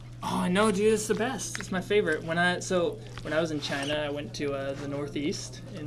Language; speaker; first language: English; native; English